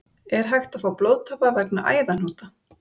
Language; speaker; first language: Icelandic; native; Icelandic